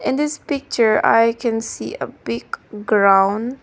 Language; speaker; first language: English; non-native, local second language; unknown